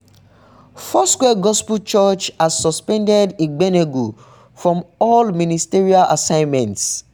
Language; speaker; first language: English; non-native, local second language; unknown